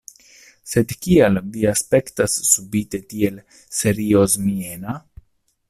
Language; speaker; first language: Esperanto; non-native, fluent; Italian